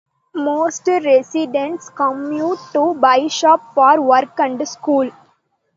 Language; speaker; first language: English; non-native, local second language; Tamil